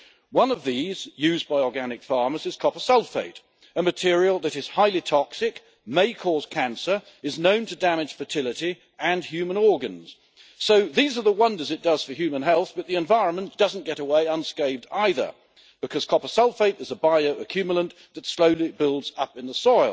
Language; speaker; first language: English; native; English